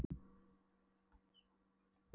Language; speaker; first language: Icelandic; non-native, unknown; Polish